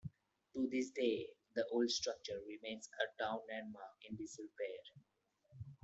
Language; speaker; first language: English; non-native, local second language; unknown